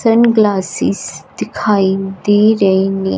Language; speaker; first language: Hindi; non-native, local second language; Punjabi